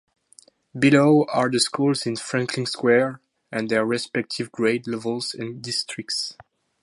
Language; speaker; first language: English; non-native, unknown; French